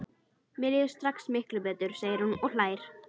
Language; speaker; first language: Icelandic; native; Icelandic